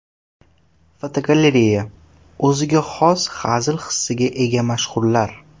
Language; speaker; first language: Uzbek; native; Uzbek